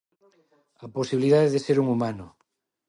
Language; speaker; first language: Galician; non-native, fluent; Spanish